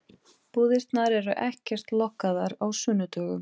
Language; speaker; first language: Icelandic; non-native, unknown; Portuguese